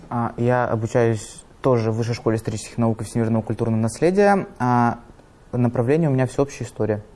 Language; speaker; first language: Russian; native; Russian